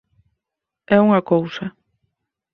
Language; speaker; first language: Galician; native; Galician